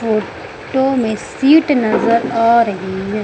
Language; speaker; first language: Hindi; native; Hindi